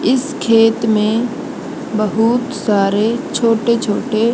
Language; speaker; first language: Hindi; native; Hindi